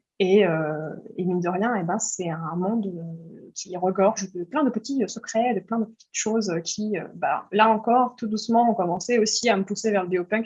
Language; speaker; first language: French; early bilingual, heritage; French